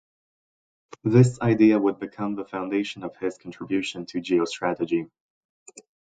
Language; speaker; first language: English; non-native, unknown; Croatian